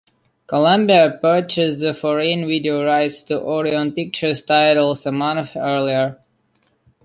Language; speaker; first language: English; non-native, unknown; Russian